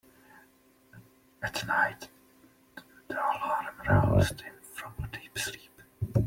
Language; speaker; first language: English; non-native, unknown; Czech